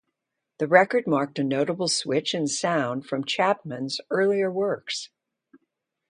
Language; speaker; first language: English; native; English